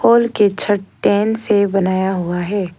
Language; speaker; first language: Hindi; non-native, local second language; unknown